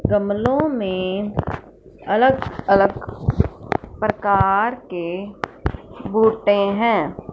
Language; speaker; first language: Hindi; non-native, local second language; Punjabi